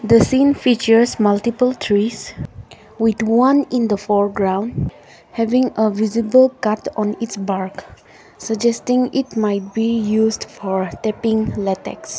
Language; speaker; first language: English; non-native, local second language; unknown